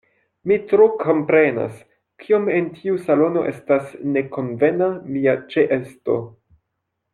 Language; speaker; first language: Esperanto; non-native, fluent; French